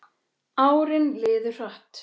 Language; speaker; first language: Icelandic; native; Icelandic